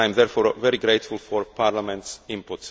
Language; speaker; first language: English; non-native, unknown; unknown